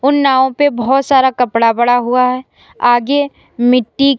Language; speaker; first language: Hindi; native; Hindi